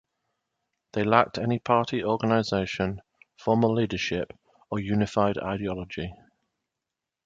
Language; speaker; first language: English; native; English